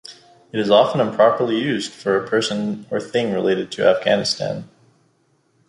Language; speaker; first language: English; native; English